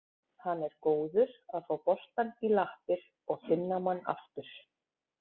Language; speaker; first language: Icelandic; native; Icelandic